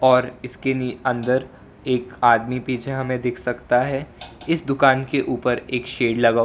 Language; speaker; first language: Hindi; non-native, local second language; Gujarati